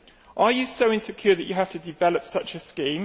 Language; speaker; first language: English; native; English